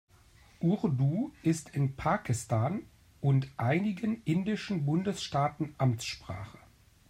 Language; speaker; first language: German; native; German